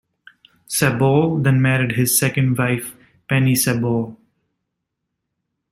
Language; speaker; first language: English; native; English